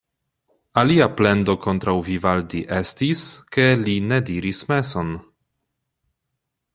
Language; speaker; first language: Esperanto; non-native, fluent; Polish